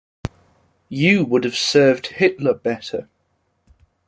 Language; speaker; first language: English; non-native, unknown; German